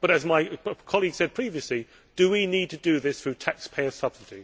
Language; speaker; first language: English; native; English